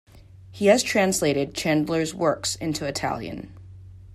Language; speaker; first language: English; native; English